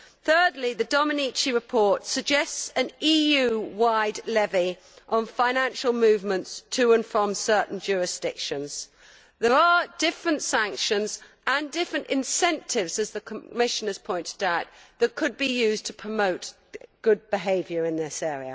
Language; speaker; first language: English; native; English